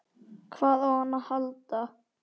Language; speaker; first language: Icelandic; native; Icelandic